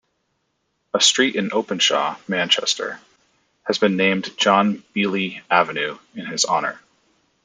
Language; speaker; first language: English; native; English